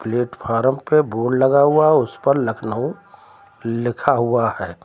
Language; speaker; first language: Hindi; native; Hindi